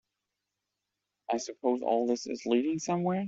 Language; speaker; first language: English; native; English